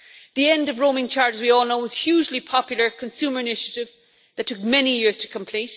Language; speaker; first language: English; native; English